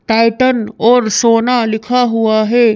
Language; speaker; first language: Hindi; native; Hindi